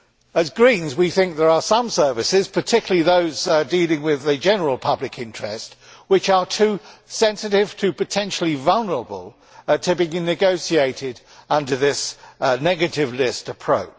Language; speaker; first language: English; native; English